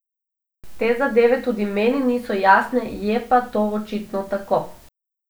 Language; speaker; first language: Slovenian; non-native, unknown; Macedonian